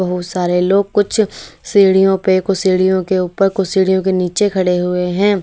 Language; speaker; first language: Hindi; native; Hindi